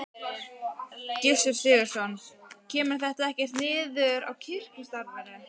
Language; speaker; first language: Icelandic; native; Icelandic